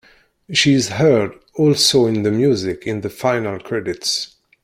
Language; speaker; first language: English; non-native, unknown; Kabyle